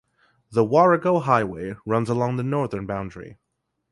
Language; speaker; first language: English; native; English